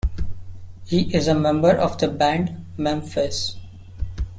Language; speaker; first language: English; non-native, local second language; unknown